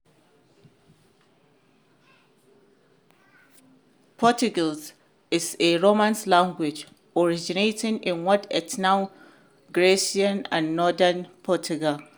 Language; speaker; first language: English; non-native, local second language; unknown